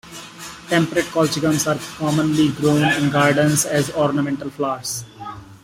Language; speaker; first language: English; non-native, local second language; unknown